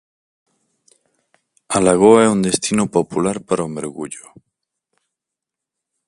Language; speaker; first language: Galician; native; Galician